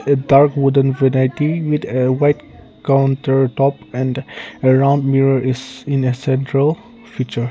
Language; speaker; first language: English; non-native, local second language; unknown